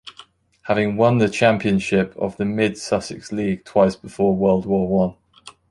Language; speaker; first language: English; native; English